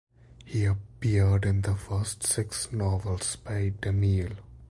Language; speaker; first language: English; non-native, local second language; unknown